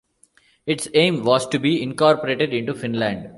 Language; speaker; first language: English; non-native, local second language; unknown